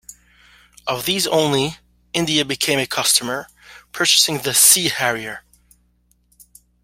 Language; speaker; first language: English; native; English